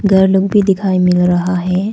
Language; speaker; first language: Hindi; non-native, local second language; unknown